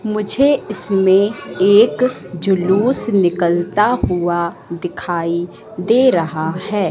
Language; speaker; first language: Hindi; native; Hindi